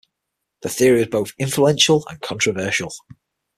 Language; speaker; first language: English; native; English